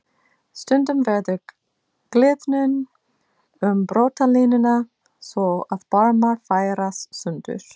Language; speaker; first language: Icelandic; non-native, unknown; English